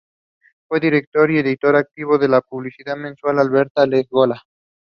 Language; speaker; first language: English; non-native, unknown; Spanish